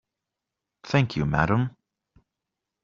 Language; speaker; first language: English; native; English